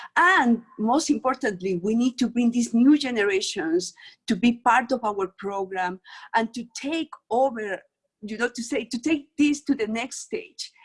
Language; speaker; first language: English; non-native, fluent; Spanish